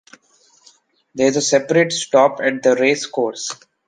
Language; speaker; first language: English; non-native, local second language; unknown